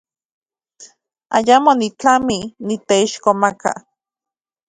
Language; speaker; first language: Central Puebla Nahuatl; native; Central Puebla Nahuatl